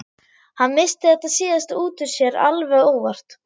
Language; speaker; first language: Icelandic; non-native, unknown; German